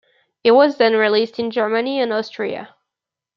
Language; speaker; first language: English; native; English